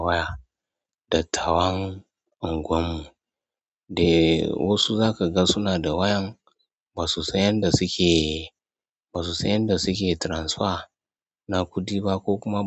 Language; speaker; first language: Hausa; non-native, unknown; Yoruba